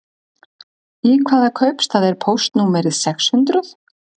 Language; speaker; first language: Icelandic; native; Icelandic